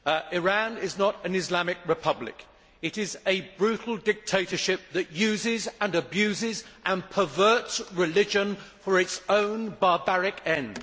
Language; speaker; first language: English; native; English